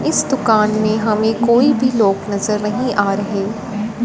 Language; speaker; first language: Hindi; non-native, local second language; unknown